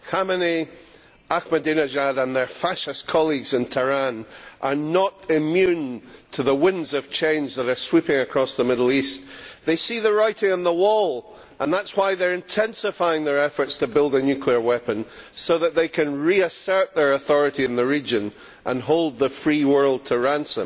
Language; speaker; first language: English; native; English